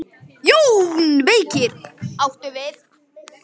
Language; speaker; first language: Icelandic; native; Icelandic